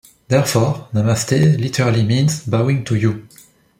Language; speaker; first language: English; non-native, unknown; French